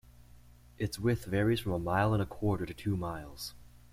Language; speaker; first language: English; native; English